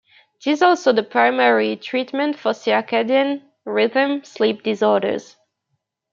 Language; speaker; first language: English; native; English